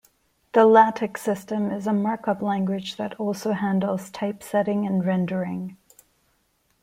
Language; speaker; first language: English; non-native, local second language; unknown